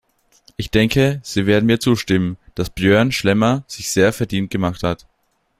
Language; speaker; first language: German; native; German